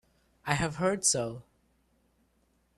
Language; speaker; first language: English; native; English